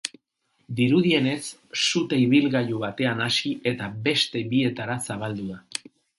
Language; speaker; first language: Basque; non-native, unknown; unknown